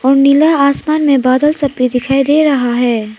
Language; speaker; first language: Hindi; non-native, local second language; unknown